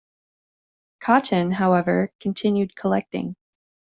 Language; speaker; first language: English; native; English